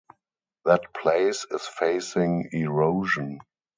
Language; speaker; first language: English; non-native, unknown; German